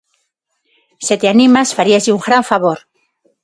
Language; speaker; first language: Galician; non-native, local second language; Spanish